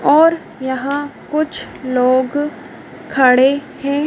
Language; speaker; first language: Hindi; native; Hindi